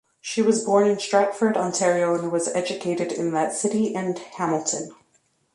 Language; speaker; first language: English; native; English